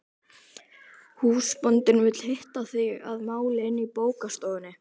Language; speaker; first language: Icelandic; native; Icelandic